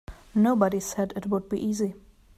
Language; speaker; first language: English; non-native, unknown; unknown